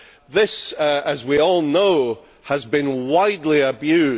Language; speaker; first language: English; native; English